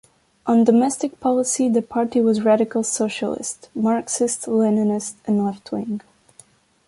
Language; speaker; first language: English; non-native, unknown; Portuguese